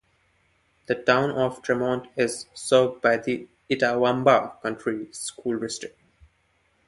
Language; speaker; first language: English; non-native, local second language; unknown